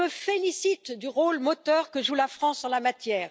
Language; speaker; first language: French; native; French